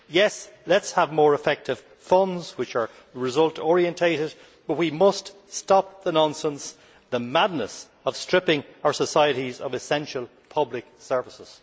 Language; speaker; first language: English; native; English